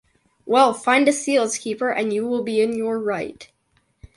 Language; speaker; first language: English; native; English